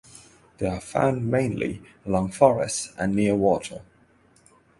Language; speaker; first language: English; non-native, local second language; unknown